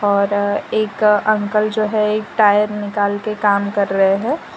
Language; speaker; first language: Hindi; non-native, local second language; Gujarati